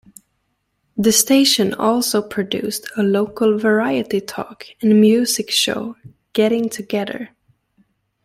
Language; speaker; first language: English; native; English